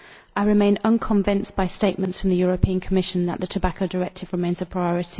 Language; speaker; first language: English; native; English